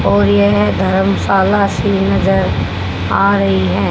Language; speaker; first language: Hindi; native; Hindi